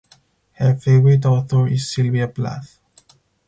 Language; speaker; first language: English; non-native, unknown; Spanish